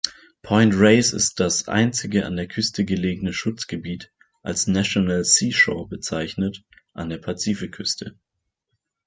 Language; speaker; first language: German; native; German